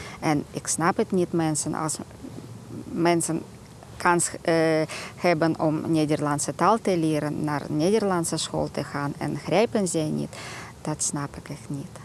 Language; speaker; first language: Dutch; non-native, fluent; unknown